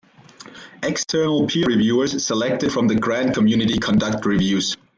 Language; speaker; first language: English; non-native, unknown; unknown